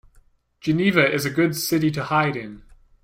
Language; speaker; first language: English; native; English